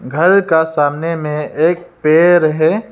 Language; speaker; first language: Hindi; non-native, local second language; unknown